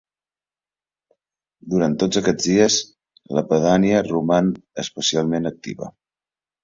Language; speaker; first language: Catalan; native; Catalan